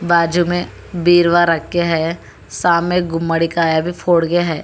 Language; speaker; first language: Hindi; non-native, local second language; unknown